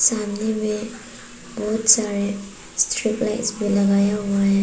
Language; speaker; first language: Hindi; non-native, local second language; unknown